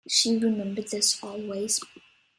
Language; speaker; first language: English; native; English